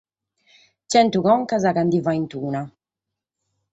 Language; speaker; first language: Sardinian; native; Sardinian